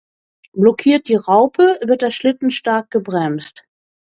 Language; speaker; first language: German; native; German